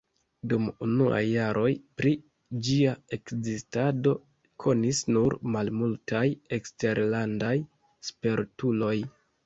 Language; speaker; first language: Esperanto; non-native, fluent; Kinyarwanda